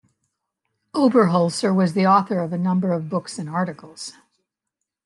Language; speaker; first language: English; native; English